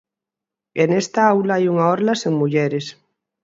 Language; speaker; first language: Galician; native; Galician